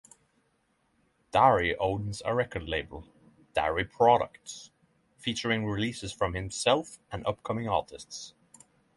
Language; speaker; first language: English; non-native, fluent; Norwegian